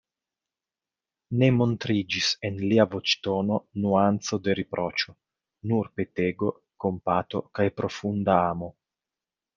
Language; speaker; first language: Esperanto; non-native, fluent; Italian